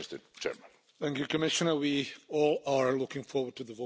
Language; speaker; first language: English; non-native, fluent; Czech